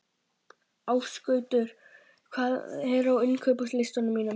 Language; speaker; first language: Icelandic; native; Icelandic